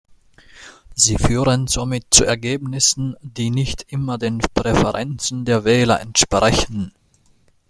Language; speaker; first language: German; native; German